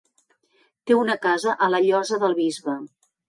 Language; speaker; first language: Catalan; native; Catalan